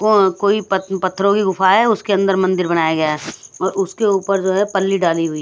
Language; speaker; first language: Hindi; non-native, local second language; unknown